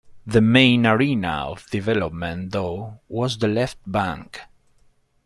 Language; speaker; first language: English; non-native, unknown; Spanish